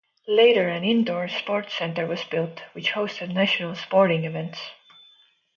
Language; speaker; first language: English; non-native, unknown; Estonian